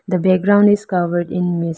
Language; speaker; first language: English; non-native, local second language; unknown